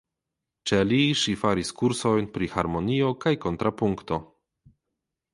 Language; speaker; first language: Esperanto; non-native, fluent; Polish